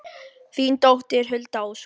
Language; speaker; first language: Icelandic; non-native, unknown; Filipino